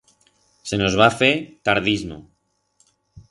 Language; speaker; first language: Aragonese; non-native, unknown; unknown